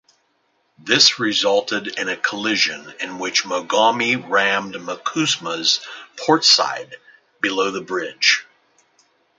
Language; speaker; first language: English; native; English